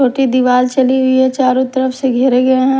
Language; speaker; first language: Hindi; non-native, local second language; Punjabi